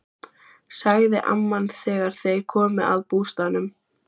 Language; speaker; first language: Icelandic; native; Icelandic